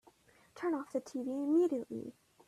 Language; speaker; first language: English; native; English